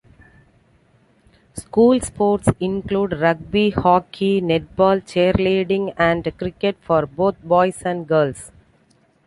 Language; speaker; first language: English; non-native, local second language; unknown